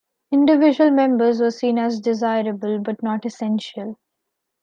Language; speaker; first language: English; non-native, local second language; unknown